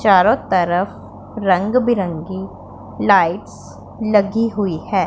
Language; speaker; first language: Hindi; non-native, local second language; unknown